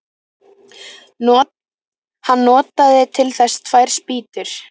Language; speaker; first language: Icelandic; native; Icelandic